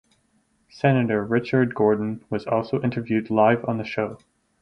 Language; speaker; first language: English; native; English